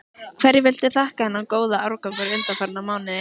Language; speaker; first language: Icelandic; native; Icelandic